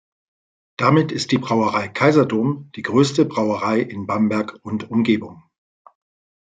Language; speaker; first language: German; native; German